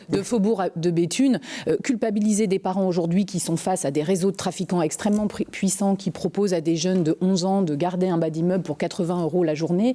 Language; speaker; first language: French; native; French